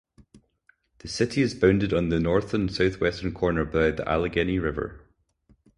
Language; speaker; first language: English; native; English